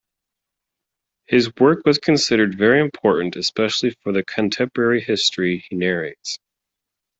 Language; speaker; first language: English; native; English